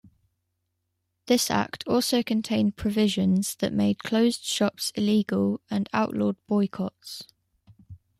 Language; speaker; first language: English; native; English